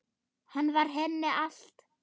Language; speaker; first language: Icelandic; non-native, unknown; German